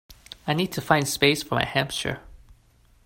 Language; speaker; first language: English; non-native, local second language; Cantonese